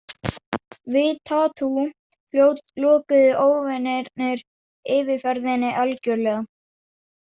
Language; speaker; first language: Icelandic; non-native, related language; Danish